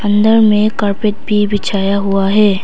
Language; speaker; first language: Hindi; non-native, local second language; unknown